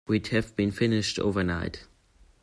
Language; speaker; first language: English; non-native, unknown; German